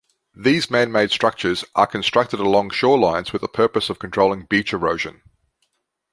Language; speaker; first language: English; native; English